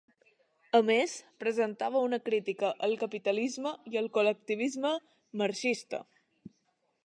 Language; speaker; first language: Catalan; native; Catalan